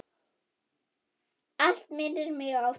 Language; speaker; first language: Icelandic; non-native, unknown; German